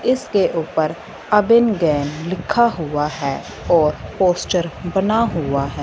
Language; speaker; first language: Hindi; non-native, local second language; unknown